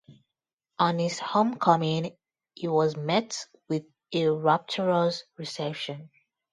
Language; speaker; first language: English; non-native, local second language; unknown